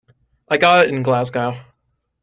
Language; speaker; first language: English; native; English